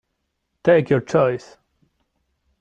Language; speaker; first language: English; non-native, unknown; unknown